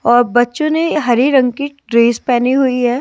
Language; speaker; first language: Hindi; native; Hindi